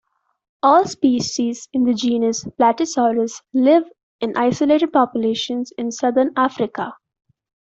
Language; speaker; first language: English; non-native, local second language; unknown